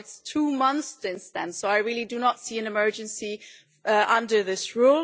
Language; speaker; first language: English; non-native, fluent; German